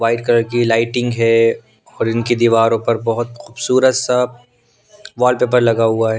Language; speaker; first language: Hindi; non-native, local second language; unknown